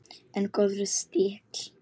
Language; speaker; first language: Icelandic; non-native, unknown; Polish